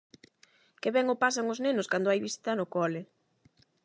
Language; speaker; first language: Galician; non-native, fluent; Spanish